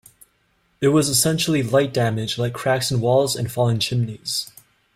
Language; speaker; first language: English; native; English